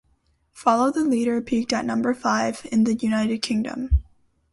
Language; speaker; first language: English; native; English